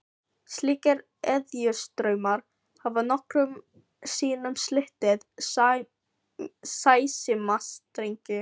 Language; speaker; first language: Icelandic; non-native, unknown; Filipino